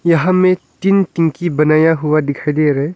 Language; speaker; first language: Hindi; non-native, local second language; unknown